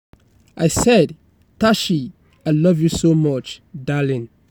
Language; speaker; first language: English; non-native, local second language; Yoruba